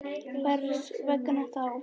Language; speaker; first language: Icelandic; non-native, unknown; Polish